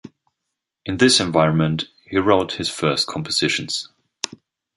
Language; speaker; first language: English; non-native, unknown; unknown